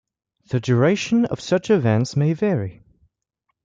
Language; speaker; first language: English; non-native, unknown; French